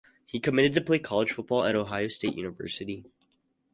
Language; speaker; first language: English; native; English